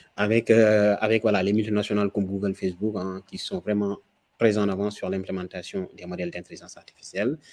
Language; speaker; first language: French; non-native, local second language; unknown